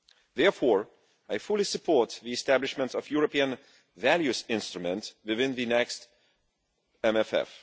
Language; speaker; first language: English; non-native, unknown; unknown